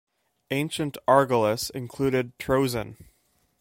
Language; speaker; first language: English; native; English